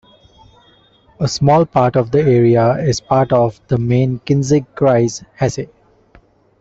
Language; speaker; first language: English; non-native, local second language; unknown